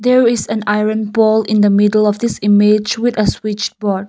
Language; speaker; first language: English; non-native, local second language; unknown